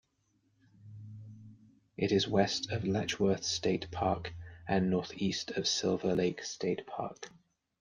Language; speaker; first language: English; native; English